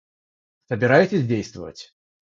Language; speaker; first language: Russian; non-native, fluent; Georgian